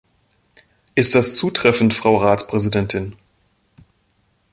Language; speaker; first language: German; native; German